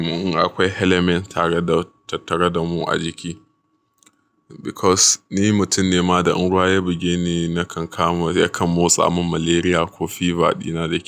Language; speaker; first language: Hausa; native; Hausa